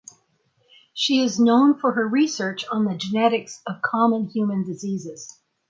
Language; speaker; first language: English; native; English